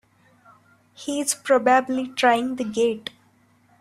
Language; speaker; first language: English; non-native, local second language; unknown